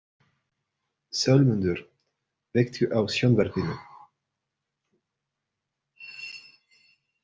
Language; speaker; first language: Icelandic; non-native, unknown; Portuguese